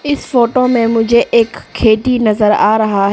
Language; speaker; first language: Hindi; non-native, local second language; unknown